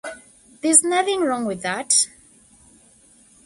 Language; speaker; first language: English; non-native, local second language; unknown